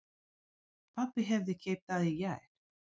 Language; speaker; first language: Icelandic; non-native, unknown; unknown